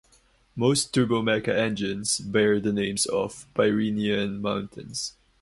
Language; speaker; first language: English; non-native, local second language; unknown